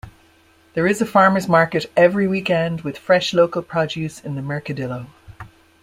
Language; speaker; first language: English; native; English